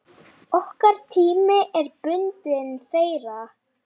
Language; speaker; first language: Icelandic; non-native, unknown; Lithuanian